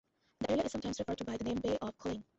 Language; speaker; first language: English; non-native, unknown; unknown